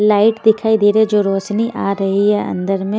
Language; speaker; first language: Hindi; native; Hindi